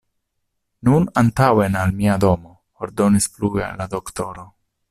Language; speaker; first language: Esperanto; non-native, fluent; Italian